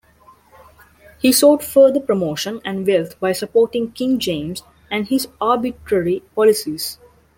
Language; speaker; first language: English; non-native, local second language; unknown